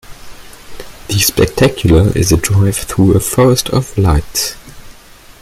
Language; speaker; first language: English; non-native, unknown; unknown